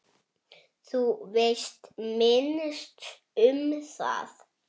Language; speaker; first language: Icelandic; native; Icelandic